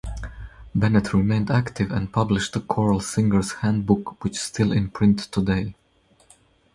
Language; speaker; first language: English; non-native, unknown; Croatian